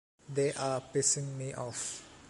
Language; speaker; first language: English; non-native, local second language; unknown